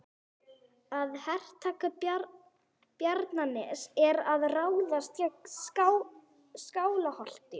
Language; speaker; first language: Icelandic; non-native, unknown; English